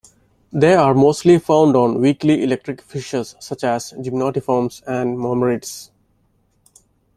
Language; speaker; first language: English; non-native, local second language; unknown